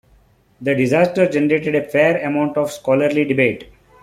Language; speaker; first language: English; non-native, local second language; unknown